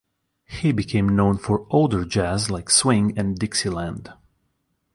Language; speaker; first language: English; non-native, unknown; Russian